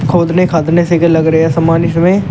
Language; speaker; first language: Hindi; native; Hindi